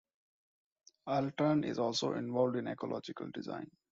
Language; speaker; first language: English; non-native, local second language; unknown